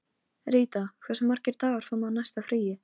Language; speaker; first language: Icelandic; non-native, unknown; Polish